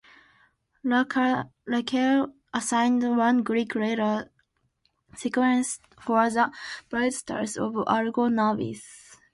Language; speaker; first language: English; non-native, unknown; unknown